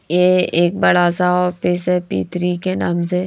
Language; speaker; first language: Hindi; native; Hindi